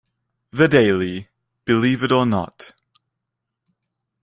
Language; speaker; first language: English; non-native, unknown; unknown